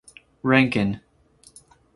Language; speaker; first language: English; native; English